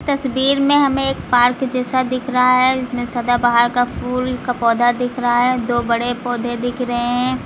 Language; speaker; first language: Hindi; native; Hindi